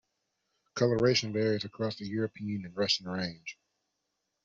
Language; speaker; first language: English; non-native, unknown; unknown